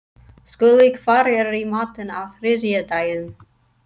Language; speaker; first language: Icelandic; non-native, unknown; English